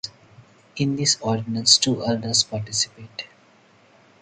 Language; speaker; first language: English; non-native, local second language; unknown